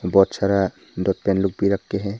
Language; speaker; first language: Hindi; early bilingual, other home language; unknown